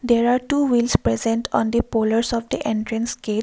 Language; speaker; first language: English; non-native, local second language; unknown